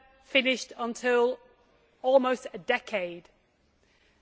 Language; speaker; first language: English; native; English